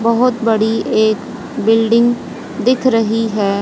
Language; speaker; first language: Hindi; native; Hindi